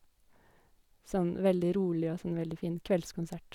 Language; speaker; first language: Norwegian; native; Norwegian